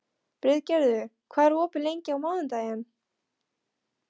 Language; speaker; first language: Icelandic; non-native, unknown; Polish